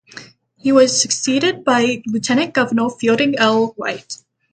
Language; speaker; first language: English; native; English